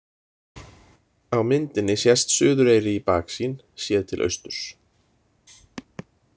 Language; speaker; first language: Icelandic; native; Icelandic